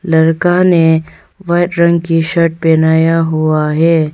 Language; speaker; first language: Hindi; early bilingual, other home language; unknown